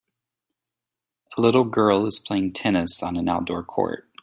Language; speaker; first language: English; native; English